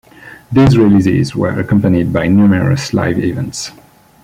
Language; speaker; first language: English; non-native, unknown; French